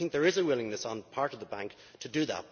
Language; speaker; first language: English; native; English